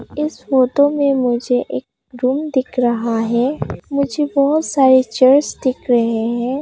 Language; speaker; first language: Hindi; non-native, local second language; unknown